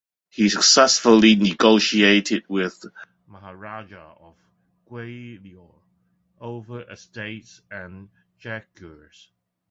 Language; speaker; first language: English; non-native, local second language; Cantonese